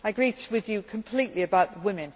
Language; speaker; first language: English; native; English